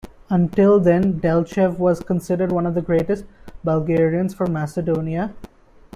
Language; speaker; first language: English; non-native, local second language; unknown